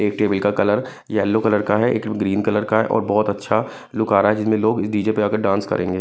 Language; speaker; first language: Hindi; non-native, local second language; Punjabi